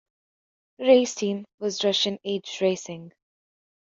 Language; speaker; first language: English; native; English